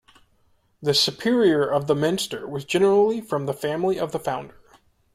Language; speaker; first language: English; native; English